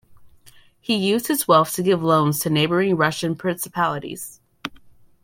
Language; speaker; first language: English; native; English